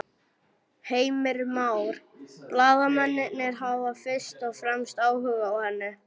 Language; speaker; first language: Icelandic; non-native, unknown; German